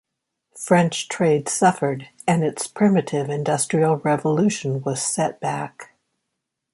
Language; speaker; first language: English; native; English